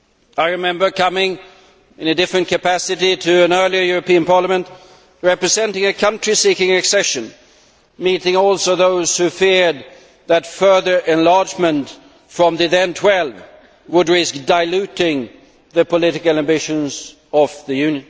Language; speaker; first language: English; non-native, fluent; Swedish